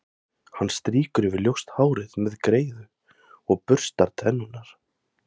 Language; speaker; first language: Icelandic; non-native, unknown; Thai